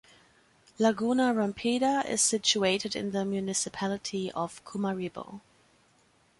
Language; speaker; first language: English; non-native, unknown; German